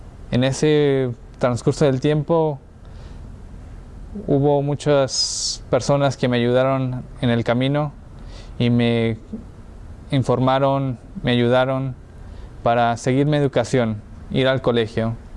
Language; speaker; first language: Spanish; early bilingual, heritage; Spanish